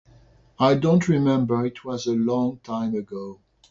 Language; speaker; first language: English; non-native, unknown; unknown